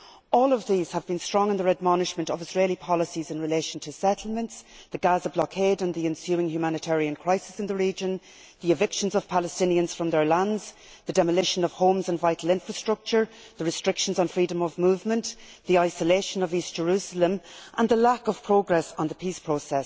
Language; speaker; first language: English; native; English